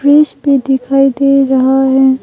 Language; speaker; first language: Hindi; early bilingual, other home language; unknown